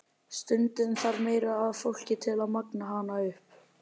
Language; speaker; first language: Icelandic; native; Icelandic